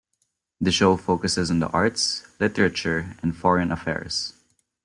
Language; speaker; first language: English; non-native, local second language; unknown